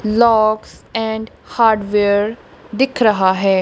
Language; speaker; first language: Hindi; non-native, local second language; Punjabi